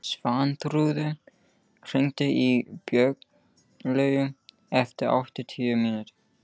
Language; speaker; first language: Icelandic; non-native, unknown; English